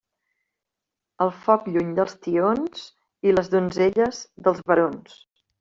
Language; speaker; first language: Catalan; native; Catalan